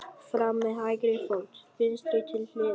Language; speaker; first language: Icelandic; non-native, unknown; Vietnamese